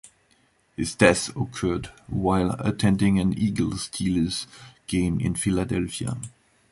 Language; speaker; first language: English; non-native, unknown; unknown